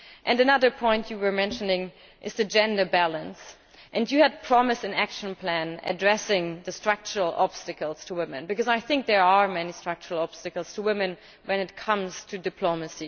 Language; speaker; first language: English; non-native, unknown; German